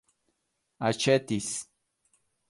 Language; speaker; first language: Esperanto; non-native, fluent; Spanish